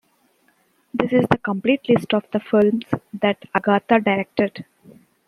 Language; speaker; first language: English; native; English